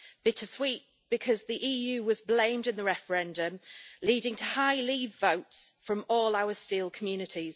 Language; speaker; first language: English; native; English